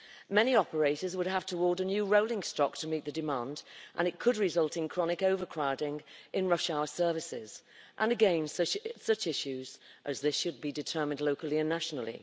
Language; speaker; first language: English; native; English